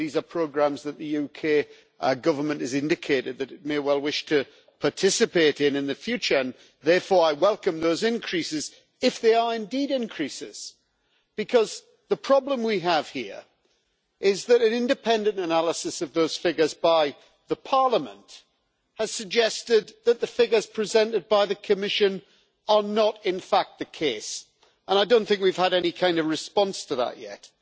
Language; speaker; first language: English; native; English